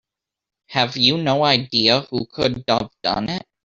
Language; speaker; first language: English; native; English